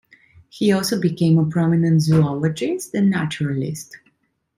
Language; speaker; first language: English; non-native, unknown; Italian